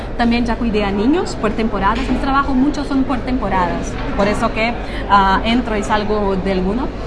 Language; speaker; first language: Spanish; non-native, related language; Portuguese